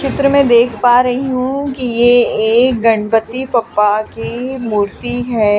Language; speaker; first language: Hindi; native; Hindi